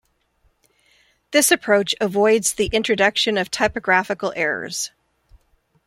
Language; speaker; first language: English; native; English